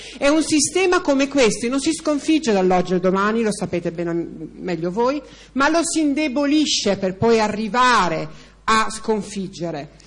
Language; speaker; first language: Italian; native; Italian